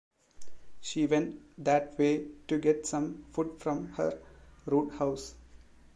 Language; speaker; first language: English; non-native, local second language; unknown